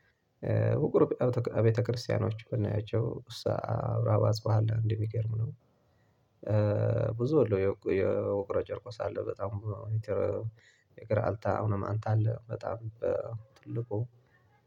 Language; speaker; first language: Amharic; non-native, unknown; Tigrinya